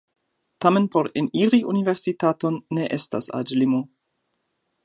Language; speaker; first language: Esperanto; non-native, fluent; German